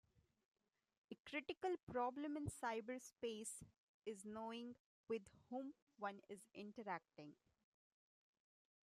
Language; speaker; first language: English; non-native, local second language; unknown